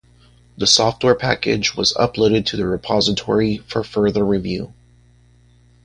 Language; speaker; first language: English; native; English